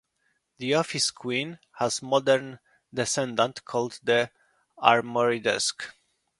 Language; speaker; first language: English; non-native, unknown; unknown